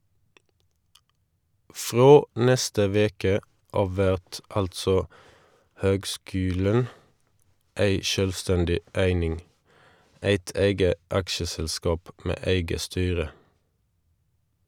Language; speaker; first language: Norwegian; non-native, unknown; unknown